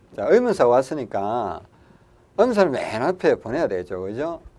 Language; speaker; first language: Korean; native; Korean